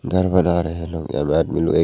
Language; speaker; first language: Hindi; non-native, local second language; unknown